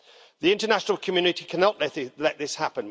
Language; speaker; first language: English; native; English